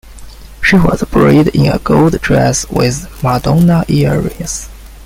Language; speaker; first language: English; non-native, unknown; Chinese